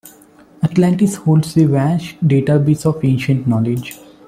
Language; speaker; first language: English; non-native, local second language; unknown